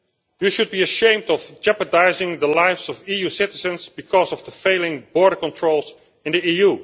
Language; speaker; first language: English; non-native, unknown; Dutch